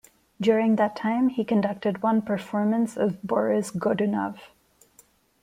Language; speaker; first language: English; non-native, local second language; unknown